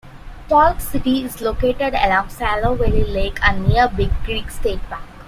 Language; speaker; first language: English; non-native, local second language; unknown